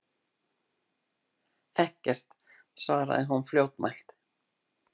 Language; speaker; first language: Icelandic; native; Icelandic